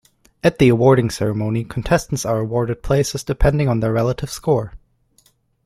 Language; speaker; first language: English; native; English